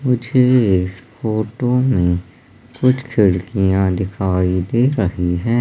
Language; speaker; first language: Hindi; native; Hindi